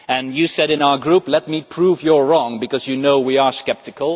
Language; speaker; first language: English; non-native, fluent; Dutch